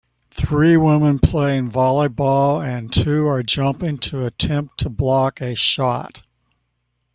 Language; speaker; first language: English; native; English